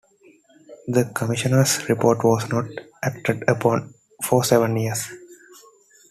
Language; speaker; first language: English; non-native, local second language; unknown